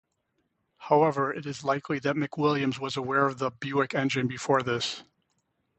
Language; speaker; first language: English; native; English